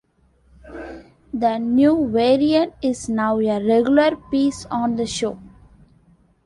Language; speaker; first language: English; non-native, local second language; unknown